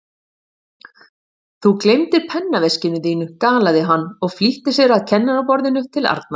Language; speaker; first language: Icelandic; native; Icelandic